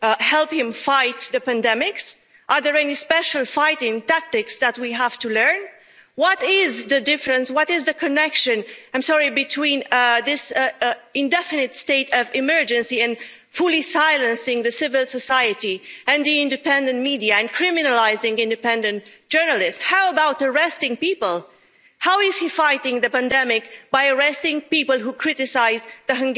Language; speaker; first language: English; non-native, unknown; Romanian